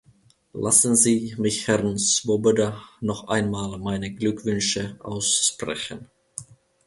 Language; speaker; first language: German; non-native, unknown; Finnish